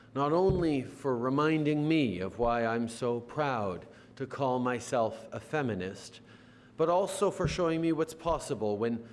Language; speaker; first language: English; native; English